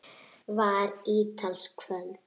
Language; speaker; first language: Icelandic; native; Icelandic